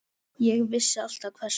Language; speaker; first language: Icelandic; native; Icelandic